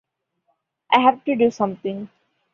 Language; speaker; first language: English; non-native, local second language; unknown